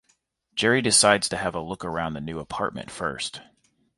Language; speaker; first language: English; native; English